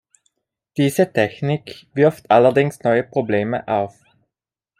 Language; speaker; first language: German; non-native, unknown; Italian